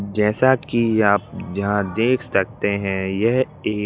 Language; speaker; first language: Hindi; native; Hindi